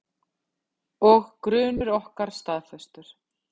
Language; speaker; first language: Icelandic; native; Icelandic